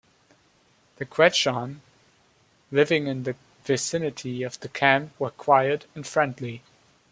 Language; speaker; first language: English; non-native, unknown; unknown